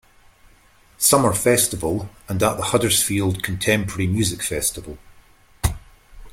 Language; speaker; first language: English; native; English